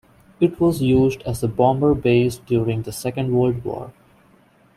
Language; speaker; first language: English; non-native, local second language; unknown